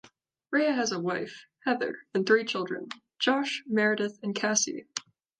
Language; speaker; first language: English; native; English